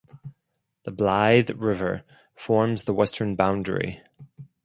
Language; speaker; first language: English; non-native, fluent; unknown